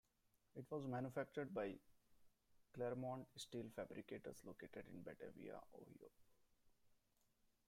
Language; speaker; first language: English; non-native, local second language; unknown